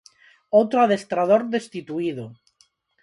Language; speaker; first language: Galician; non-native, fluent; Spanish